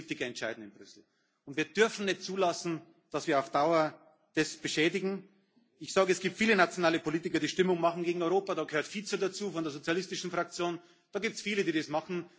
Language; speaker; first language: German; native; German